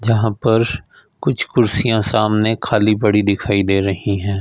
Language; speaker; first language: Hindi; non-native, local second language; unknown